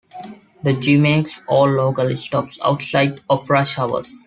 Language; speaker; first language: English; non-native, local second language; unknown